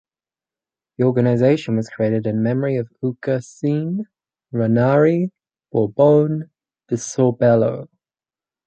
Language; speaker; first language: English; native; English